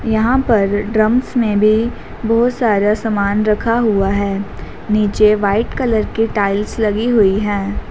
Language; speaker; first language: Hindi; native; Hindi